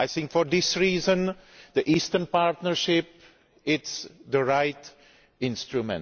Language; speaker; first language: English; non-native, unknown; Greek